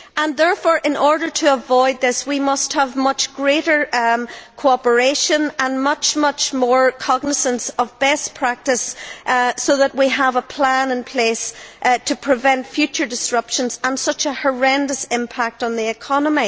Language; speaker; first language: English; native; English